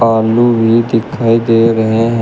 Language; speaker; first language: Hindi; native; Hindi